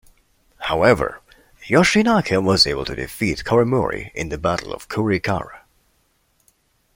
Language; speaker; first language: English; non-native, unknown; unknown